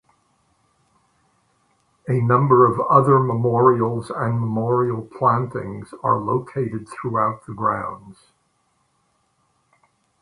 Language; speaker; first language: English; native; English